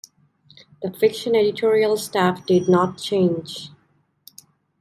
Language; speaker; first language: English; native; English